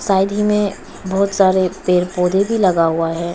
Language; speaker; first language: Hindi; non-native, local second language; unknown